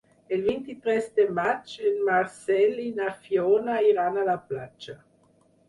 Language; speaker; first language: Catalan; non-native, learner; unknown